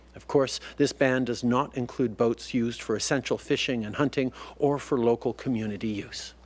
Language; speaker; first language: English; early bilingual, other home language; French